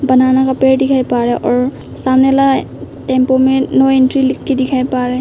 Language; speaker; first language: Hindi; non-native, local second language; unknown